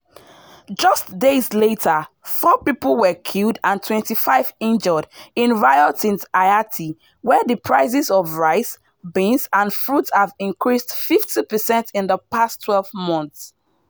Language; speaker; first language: English; non-native, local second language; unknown